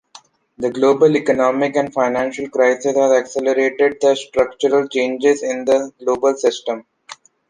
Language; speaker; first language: English; non-native, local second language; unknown